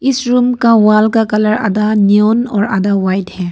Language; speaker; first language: Hindi; non-native, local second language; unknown